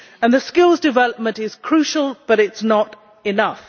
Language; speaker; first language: English; native; English